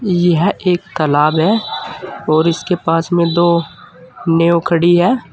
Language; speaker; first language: Hindi; native; Hindi